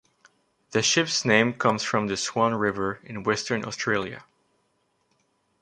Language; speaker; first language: English; non-native, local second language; French